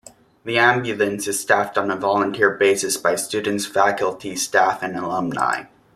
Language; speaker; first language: English; native; English